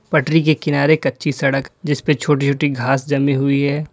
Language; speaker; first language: Hindi; native; Hindi